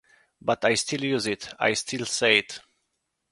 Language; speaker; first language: English; non-native, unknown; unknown